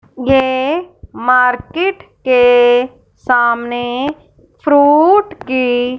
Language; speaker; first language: Hindi; non-native, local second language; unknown